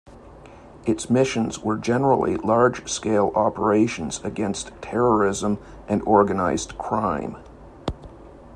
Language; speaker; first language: English; native; English